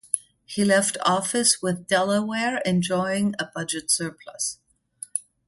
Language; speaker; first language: English; non-native, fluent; German